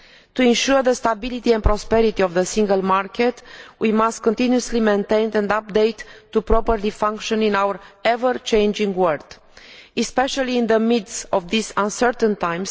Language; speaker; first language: English; non-native, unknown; Romanian